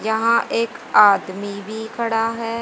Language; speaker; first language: Hindi; native; Hindi